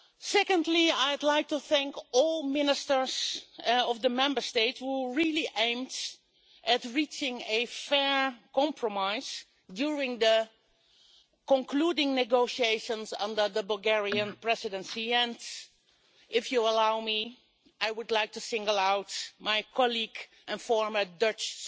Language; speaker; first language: English; non-native, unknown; Dutch